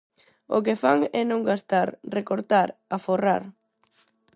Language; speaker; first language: Galician; non-native, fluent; Spanish